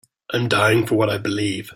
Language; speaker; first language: English; native; English